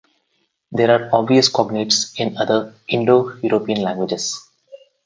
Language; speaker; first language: English; non-native, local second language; Telugu